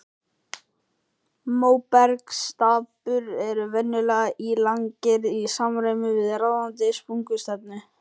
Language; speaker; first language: Icelandic; native; Icelandic